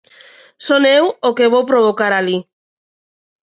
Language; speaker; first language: Galician; non-native, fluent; Spanish